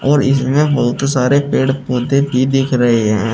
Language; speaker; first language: Hindi; native; Hindi